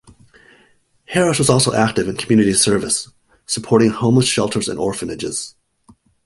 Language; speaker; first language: English; native; English